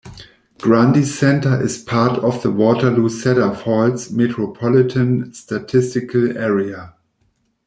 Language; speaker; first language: English; non-native, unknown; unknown